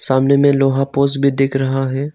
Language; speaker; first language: Hindi; non-native, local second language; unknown